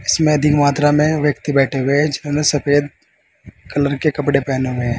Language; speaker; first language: Hindi; native; Hindi